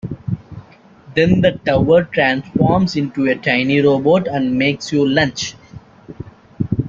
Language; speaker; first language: English; native; English